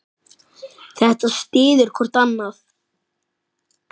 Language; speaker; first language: Icelandic; native; Icelandic